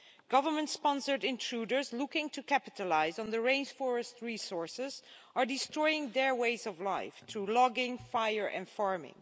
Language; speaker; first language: English; non-native, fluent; Dutch